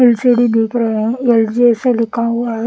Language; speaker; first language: Hindi; non-native, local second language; Punjabi